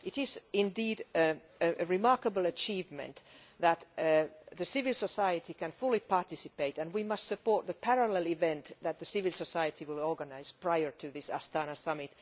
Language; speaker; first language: English; non-native, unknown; Finnish